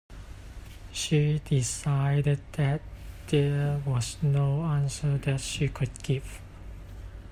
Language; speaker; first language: English; non-native, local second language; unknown